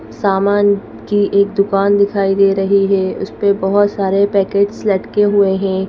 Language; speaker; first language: Hindi; native; Hindi